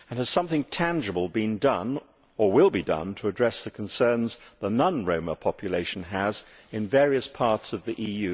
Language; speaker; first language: English; native; English